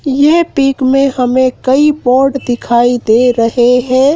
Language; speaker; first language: Hindi; native; Hindi